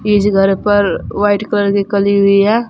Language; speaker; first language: Hindi; native; Hindi